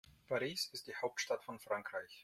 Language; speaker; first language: German; non-native, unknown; Russian